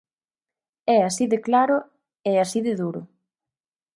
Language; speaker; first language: Galician; native; Galician